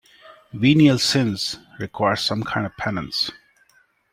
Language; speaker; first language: English; non-native, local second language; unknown